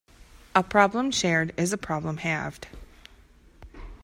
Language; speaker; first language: English; native; English